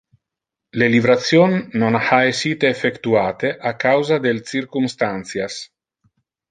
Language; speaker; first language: Interlingua; non-native, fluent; Italian